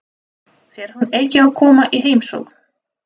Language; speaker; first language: Icelandic; non-native, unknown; Russian